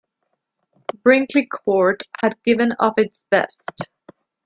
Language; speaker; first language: English; non-native, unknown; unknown